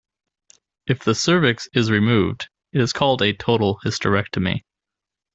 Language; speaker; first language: English; native; English